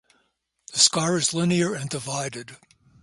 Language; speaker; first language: English; native; English